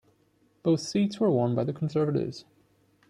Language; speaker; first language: English; non-native, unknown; German